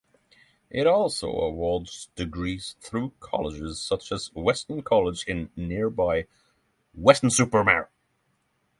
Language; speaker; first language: English; non-native, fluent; Norwegian